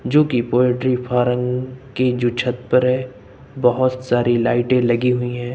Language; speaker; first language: Hindi; native; Hindi